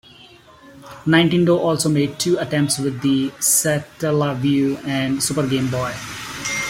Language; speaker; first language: English; non-native, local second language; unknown